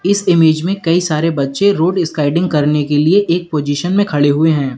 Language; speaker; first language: Hindi; native; Hindi